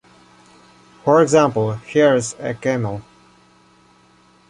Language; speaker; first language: English; non-native, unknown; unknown